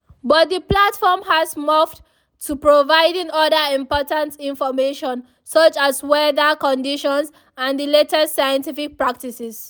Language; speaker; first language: English; non-native, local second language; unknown